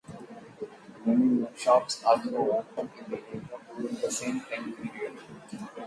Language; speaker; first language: English; non-native, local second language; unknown